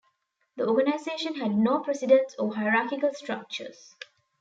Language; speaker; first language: English; non-native, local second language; Tamil